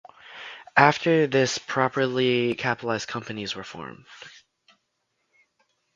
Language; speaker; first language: English; native; English